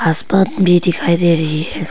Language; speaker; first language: Hindi; non-native, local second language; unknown